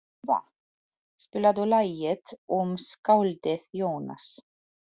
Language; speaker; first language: Icelandic; non-native, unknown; Polish